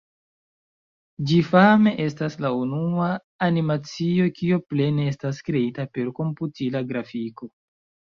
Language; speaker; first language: Esperanto; non-native, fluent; Chinese